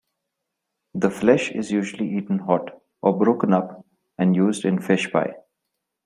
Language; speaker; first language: English; non-native, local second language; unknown